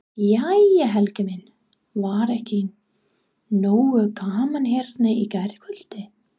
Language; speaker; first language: Icelandic; non-native, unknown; English